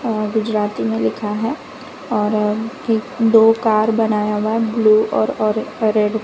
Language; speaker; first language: Hindi; non-native, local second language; Gujarati